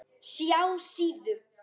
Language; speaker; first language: Icelandic; native; Icelandic